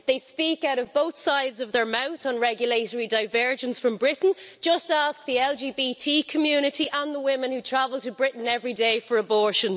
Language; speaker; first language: English; native; English